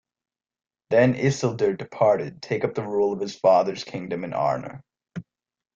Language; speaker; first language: English; native; English